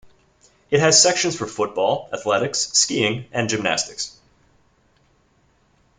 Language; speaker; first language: English; native; English